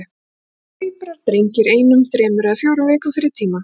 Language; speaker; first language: Icelandic; native; Icelandic